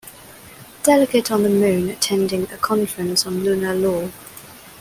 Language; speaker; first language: English; non-native, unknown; Cantonese